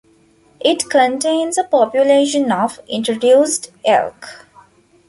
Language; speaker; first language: English; non-native, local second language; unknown